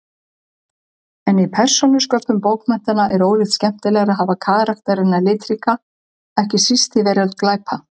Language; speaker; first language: Icelandic; native; Icelandic